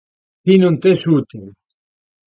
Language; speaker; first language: Galician; native; Galician